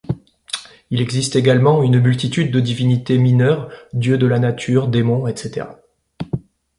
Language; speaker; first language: French; native; French